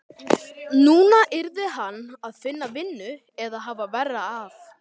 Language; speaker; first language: Icelandic; native; Icelandic